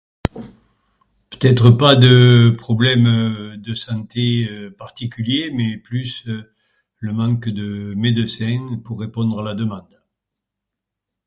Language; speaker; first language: French; native; French